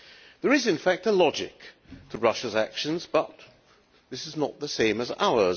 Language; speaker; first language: English; non-native, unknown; Hungarian